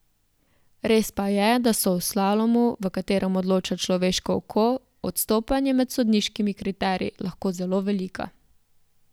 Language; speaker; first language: Slovenian; native; Slovenian